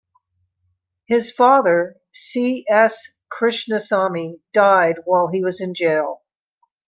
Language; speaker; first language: English; native; English